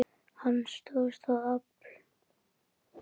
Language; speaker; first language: Icelandic; native; Icelandic